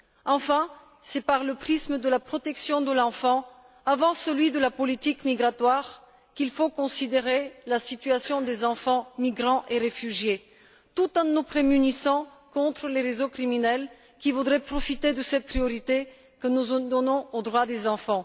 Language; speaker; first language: French; non-native, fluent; Bulgarian